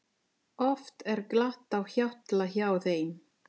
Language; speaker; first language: Icelandic; non-native, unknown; Italian